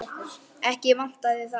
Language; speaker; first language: Icelandic; native; Icelandic